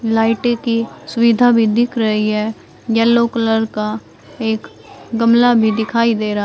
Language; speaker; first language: Hindi; native; Hindi